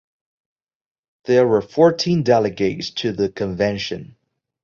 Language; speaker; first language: English; non-native, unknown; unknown